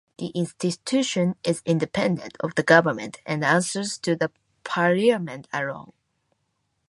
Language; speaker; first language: English; non-native, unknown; Japanese